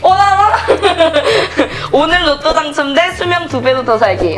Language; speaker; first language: Korean; native; Korean